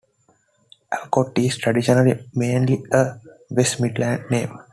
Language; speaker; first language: English; non-native, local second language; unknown